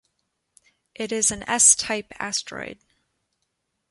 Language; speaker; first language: English; native; English